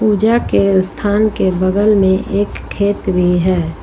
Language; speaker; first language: Hindi; native; Hindi